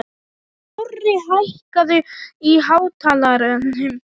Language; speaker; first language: Icelandic; non-native, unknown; Polish